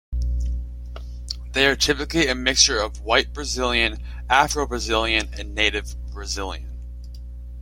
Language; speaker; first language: English; native; English